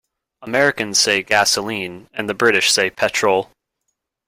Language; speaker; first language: English; native; English